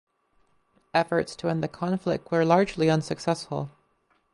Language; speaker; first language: English; native; English